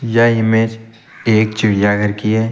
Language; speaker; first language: Hindi; native; Hindi